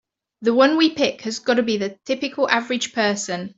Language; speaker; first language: English; native; English